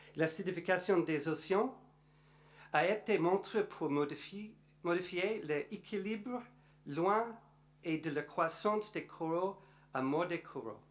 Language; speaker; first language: French; non-native, learner; English